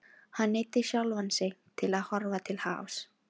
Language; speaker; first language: Icelandic; non-native, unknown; Filipino